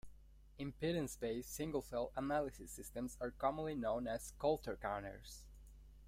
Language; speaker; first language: English; non-native, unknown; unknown